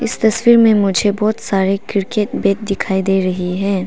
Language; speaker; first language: Hindi; non-native, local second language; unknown